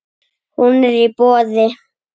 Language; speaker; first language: Icelandic; native; Icelandic